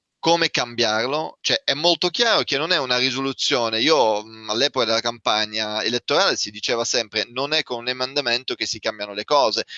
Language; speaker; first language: Italian; non-native, fluent; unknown